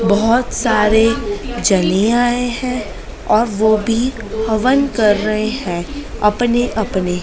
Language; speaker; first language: Hindi; native; Hindi